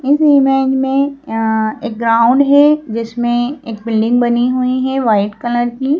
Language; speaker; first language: Hindi; native; Hindi